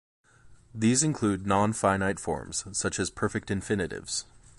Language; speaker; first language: English; native; English